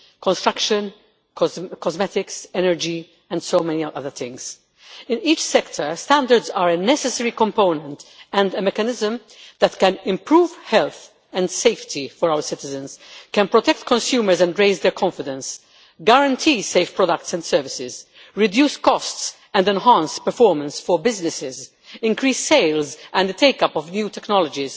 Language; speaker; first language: English; non-native, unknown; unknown